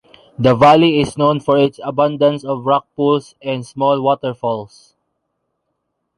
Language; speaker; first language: English; non-native, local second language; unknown